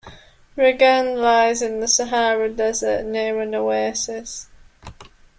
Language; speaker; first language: English; native; English